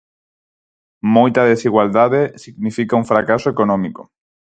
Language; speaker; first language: Galician; non-native, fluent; Spanish